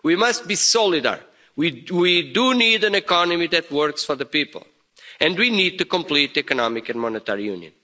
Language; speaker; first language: English; non-native, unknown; Portuguese